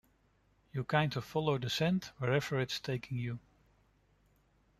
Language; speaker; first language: English; non-native, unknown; Dutch